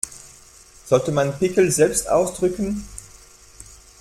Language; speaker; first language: German; non-native, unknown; French